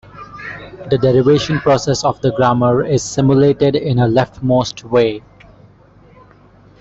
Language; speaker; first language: English; non-native, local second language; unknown